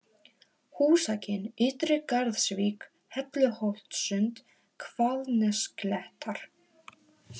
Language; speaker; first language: Icelandic; non-native, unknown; Polish